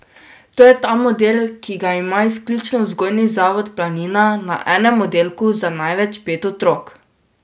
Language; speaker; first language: Slovenian; native; Slovenian